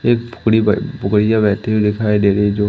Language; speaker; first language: Hindi; native; Hindi